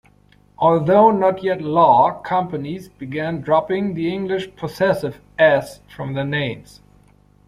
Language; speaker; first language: English; non-native, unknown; German